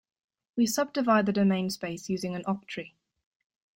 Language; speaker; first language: English; native; English